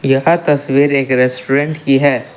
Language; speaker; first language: Hindi; non-native, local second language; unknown